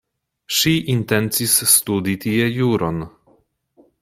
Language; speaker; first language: Esperanto; non-native, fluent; Polish